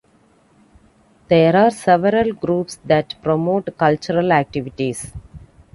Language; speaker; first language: English; non-native, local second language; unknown